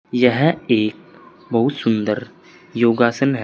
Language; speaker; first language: Hindi; native; Hindi